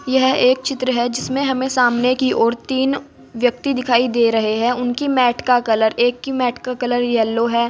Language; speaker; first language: Hindi; native; Hindi